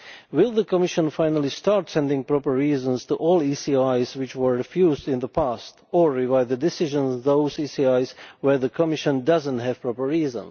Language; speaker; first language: English; non-native, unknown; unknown